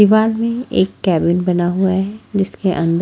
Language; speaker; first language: Hindi; native; Hindi